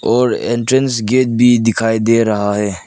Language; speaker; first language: Hindi; early bilingual, other home language; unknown